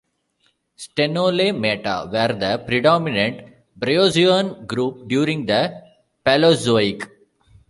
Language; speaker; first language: English; non-native, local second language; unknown